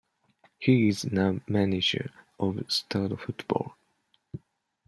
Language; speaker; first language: English; non-native, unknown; Japanese